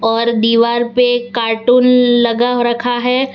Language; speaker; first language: Hindi; non-native, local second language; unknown